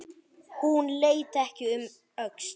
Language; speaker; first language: Icelandic; native; Icelandic